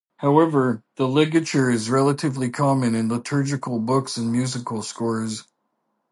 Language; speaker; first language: English; native; English